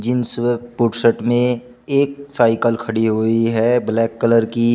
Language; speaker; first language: Hindi; native; Hindi